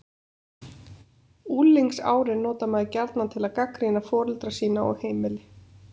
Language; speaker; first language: Icelandic; native; Icelandic